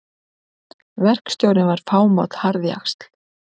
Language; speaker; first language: Icelandic; native; Icelandic